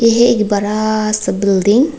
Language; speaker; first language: Hindi; non-native, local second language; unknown